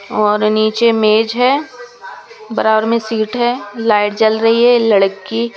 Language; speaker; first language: Hindi; non-native, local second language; Punjabi